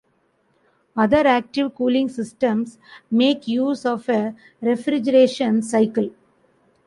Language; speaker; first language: English; non-native, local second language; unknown